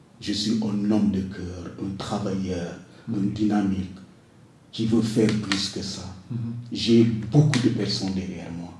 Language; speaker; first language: French; non-native, local second language; Wolof